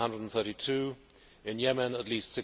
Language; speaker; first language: English; native; English